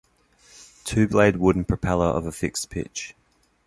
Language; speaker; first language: English; native; English